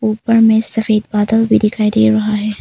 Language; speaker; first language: Hindi; non-native, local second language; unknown